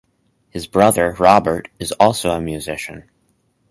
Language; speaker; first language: English; native; English